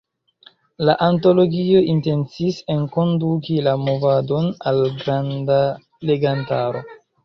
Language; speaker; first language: Esperanto; non-native, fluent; Chinese